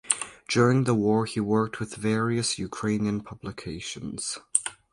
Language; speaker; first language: English; native; English